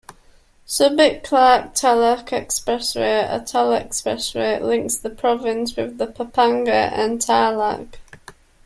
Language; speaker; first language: English; native; English